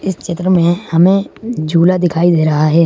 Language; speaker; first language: Hindi; native; Hindi